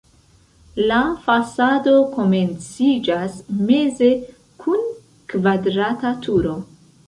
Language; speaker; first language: Esperanto; non-native, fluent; Central Kurdish